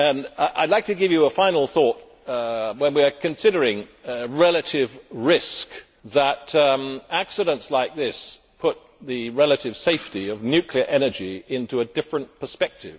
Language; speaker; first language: English; native; English